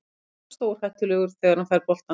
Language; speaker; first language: Icelandic; native; Icelandic